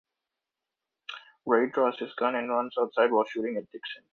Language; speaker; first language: English; native; English